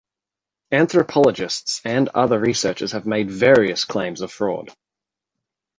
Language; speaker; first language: English; native; English